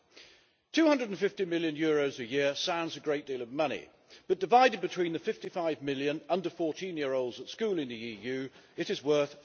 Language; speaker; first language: English; native; English